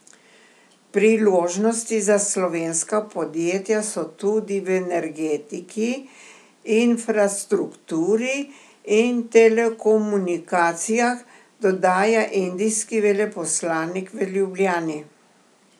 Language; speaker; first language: Slovenian; native; Slovenian